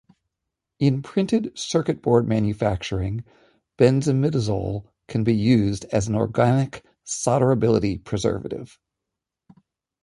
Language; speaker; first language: English; native; English